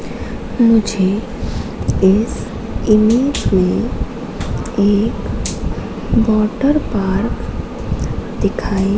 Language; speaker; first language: Hindi; native; Hindi